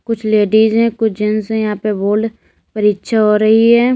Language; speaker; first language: Hindi; native; Hindi